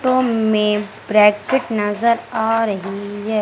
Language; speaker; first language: Hindi; native; Hindi